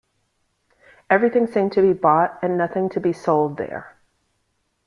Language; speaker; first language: English; native; English